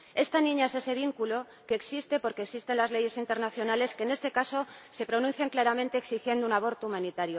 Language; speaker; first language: Spanish; native; Spanish